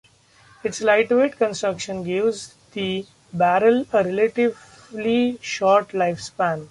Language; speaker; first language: English; non-native, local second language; Marathi